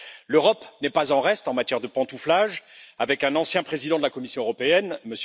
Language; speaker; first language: French; native; French